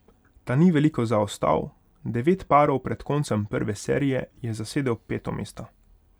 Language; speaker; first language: Slovenian; non-native, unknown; Hungarian